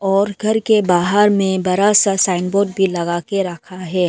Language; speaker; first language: Hindi; non-native, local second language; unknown